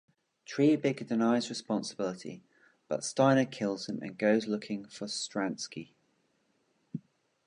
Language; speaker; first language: English; native; English